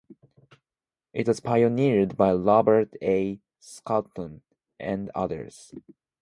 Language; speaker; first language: English; non-native, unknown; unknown